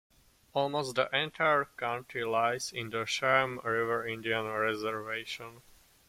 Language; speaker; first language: English; native; English